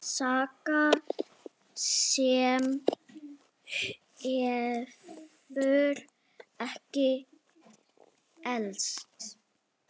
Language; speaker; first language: Icelandic; non-native, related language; Danish